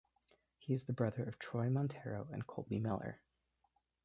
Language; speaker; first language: English; native; English